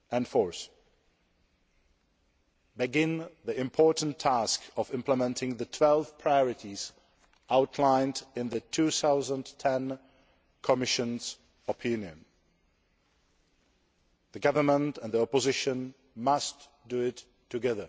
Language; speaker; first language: English; non-native, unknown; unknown